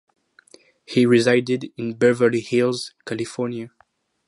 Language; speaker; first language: English; non-native, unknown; French